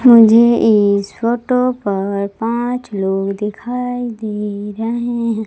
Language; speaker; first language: Hindi; native; Hindi